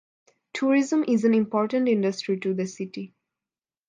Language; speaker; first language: English; non-native, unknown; Bangla